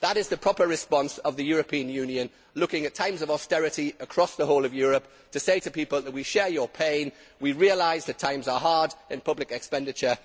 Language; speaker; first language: English; native; English